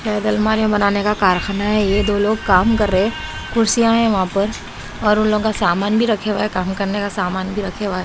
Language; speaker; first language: Hindi; non-native, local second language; Punjabi